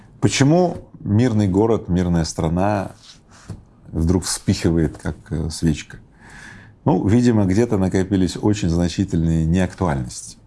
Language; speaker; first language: Russian; native; Russian